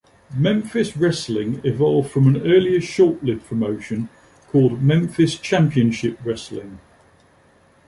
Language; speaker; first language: English; native; English